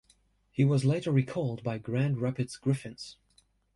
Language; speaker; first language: English; non-native, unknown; German